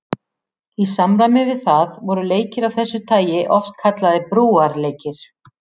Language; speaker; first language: Icelandic; native; Icelandic